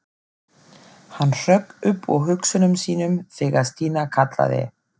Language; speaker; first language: Icelandic; non-native, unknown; German